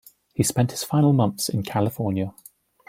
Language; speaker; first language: English; native; English